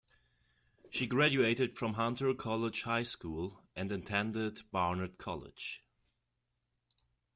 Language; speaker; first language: English; non-native, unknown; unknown